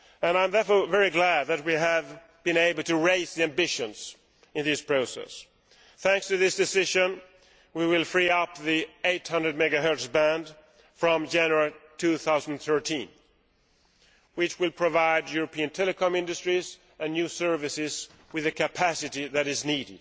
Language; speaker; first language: English; non-native, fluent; Swedish